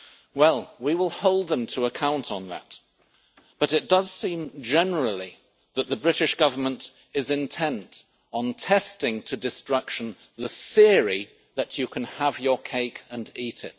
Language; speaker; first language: English; native; English